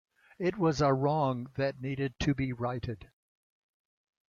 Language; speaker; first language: English; native; English